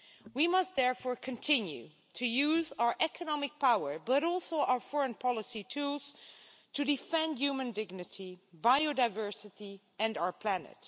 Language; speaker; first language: English; non-native, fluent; Dutch